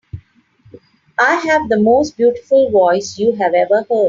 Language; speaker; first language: English; non-native, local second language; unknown